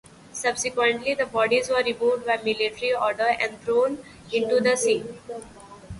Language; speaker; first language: English; non-native, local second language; Hindi